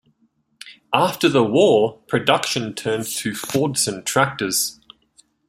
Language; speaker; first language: English; native; English